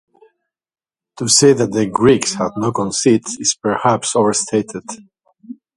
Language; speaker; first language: English; non-native, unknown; Basque